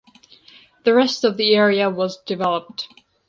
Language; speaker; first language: English; non-native, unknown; Georgian